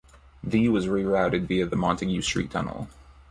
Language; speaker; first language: English; native; English